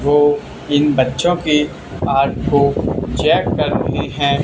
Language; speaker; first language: Hindi; native; Hindi